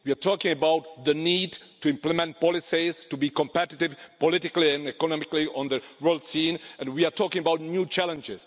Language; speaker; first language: English; non-native, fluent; Czech